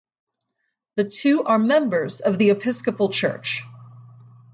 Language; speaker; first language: English; native; English